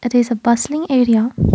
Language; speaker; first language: English; non-native, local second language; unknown